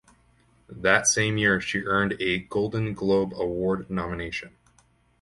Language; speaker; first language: English; native; English